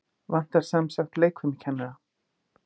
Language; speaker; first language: Icelandic; native; Icelandic